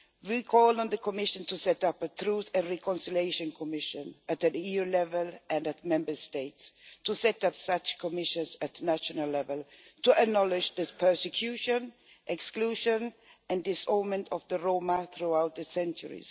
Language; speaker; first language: English; non-native, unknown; Swedish